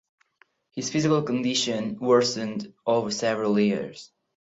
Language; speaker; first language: English; non-native, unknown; Catalan